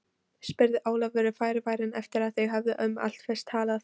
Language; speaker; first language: Icelandic; non-native, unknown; Polish